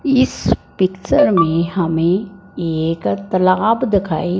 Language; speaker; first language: Hindi; non-native, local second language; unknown